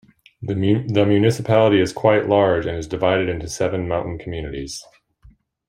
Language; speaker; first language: English; native; English